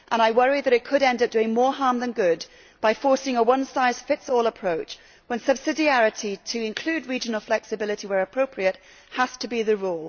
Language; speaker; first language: English; native; English